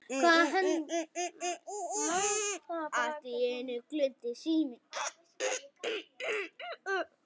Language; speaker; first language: Icelandic; native; Icelandic